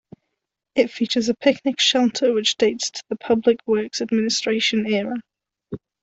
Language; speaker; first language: English; non-native, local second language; Welsh